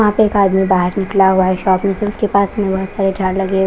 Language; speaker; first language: Hindi; non-native, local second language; Punjabi